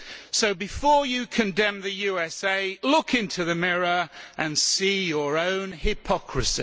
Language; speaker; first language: English; native; English